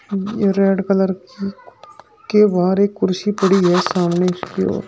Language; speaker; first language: Hindi; native; Hindi